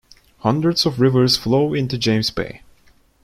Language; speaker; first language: English; non-native, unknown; Turkish